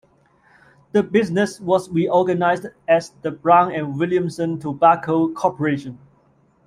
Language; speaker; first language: English; non-native, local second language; Cantonese